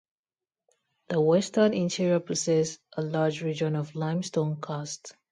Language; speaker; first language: English; non-native, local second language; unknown